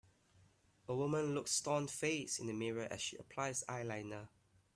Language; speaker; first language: English; non-native, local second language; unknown